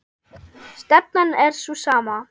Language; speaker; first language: Icelandic; non-native, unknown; German